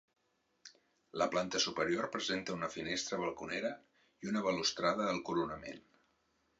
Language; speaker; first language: Catalan; native; Catalan